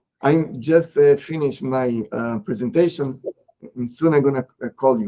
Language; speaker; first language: English; non-native, learner; Portuguese